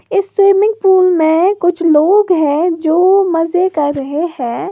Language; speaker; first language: Hindi; native; Hindi